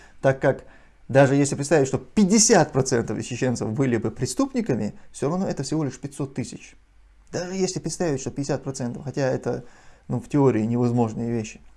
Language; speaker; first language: Russian; non-native, local second language; Chechen